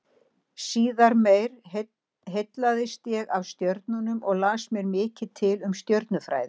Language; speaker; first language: Icelandic; native; Icelandic